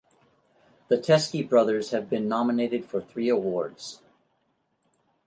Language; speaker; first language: English; native; English